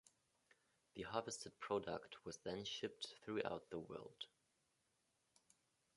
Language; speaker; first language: English; non-native, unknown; German